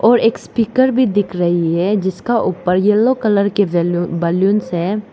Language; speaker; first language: Hindi; non-native, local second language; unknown